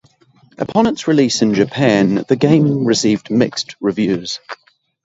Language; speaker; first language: English; native; English